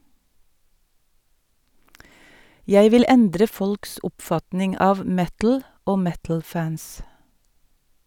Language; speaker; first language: Norwegian; native; Norwegian